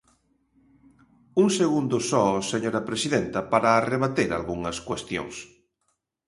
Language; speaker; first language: Galician; native; Galician